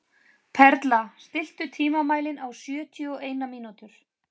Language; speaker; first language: Icelandic; native; Icelandic